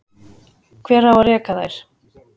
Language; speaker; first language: Icelandic; native; Icelandic